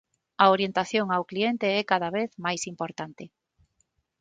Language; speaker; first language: Galician; non-native, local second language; Spanish